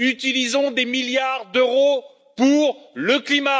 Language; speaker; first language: French; native; French